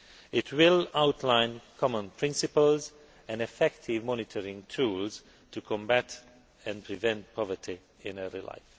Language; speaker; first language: English; non-native, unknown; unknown